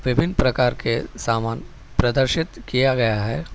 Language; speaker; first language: Hindi; non-native, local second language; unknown